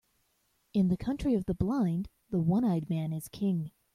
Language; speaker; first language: English; native; English